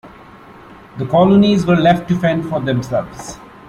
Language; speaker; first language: English; non-native, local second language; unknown